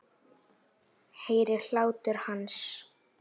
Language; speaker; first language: Icelandic; native; Icelandic